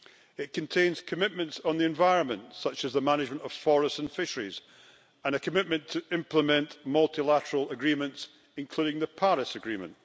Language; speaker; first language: English; native; English